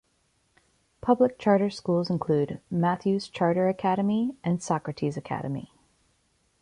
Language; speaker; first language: English; native; English